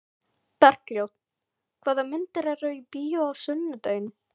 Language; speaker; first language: Icelandic; non-native, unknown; Filipino